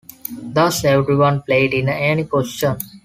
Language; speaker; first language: English; non-native, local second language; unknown